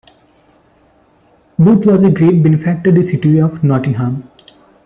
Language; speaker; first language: English; non-native, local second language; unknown